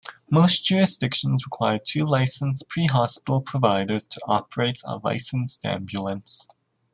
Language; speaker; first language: English; native; English